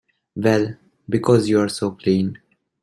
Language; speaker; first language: English; non-native, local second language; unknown